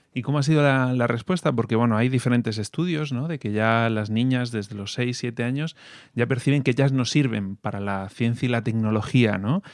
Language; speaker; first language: Spanish; native; Spanish